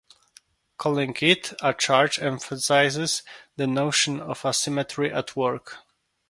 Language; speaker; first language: English; non-native, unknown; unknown